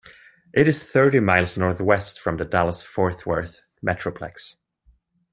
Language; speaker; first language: English; non-native, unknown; Swedish